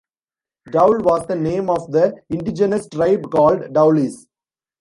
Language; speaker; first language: English; non-native, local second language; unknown